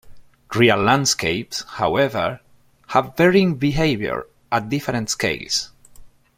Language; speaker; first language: English; non-native, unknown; Spanish